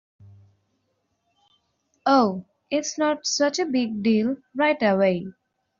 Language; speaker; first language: English; non-native, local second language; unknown